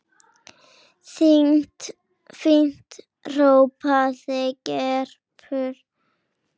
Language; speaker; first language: Icelandic; native; Icelandic